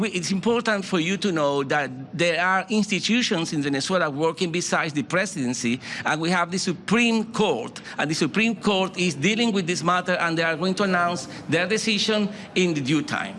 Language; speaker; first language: English; non-native, fluent; Spanish